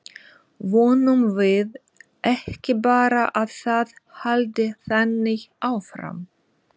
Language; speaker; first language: Icelandic; non-native, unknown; Russian